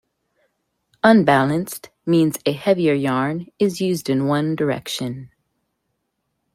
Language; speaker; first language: English; native; English